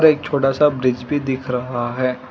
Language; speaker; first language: Hindi; non-native, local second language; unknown